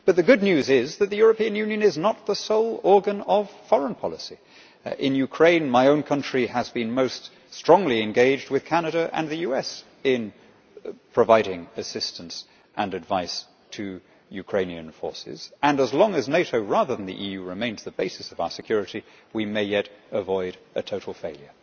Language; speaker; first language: English; native; English